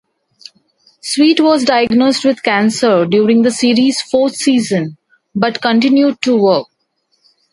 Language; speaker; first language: English; non-native, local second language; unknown